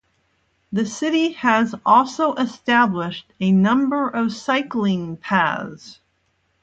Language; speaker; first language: English; native; English